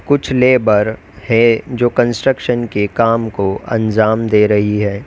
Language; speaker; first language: Hindi; native; Hindi